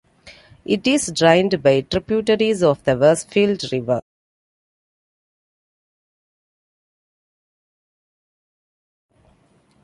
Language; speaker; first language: English; non-native, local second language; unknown